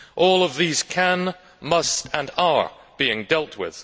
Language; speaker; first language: English; native; English